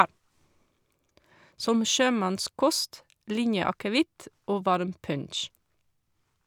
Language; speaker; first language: Norwegian; non-native, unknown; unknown